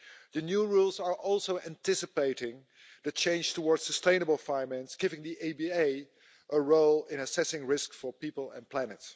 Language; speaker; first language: English; non-native, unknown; Dutch